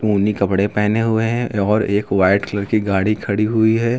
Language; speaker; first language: Hindi; native; Hindi